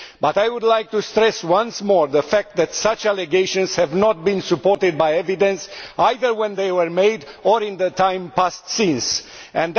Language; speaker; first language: English; non-native, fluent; Romanian